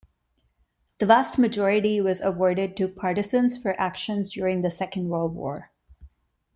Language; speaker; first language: English; non-native, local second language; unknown